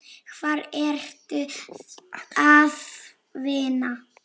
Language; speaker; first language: Icelandic; non-native, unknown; Polish